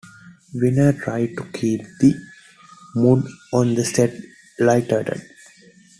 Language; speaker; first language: English; non-native, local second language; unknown